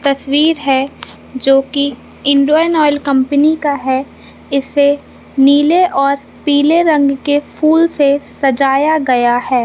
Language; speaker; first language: Hindi; native; Hindi